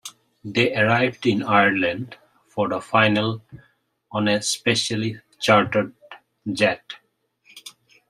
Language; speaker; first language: English; non-native, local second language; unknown